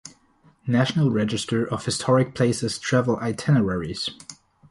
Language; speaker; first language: English; non-native, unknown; German